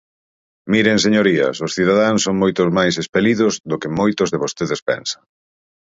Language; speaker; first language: Galician; native; Galician